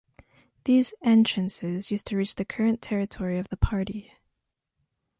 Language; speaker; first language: English; non-native, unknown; French